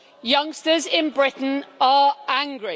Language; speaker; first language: English; native; English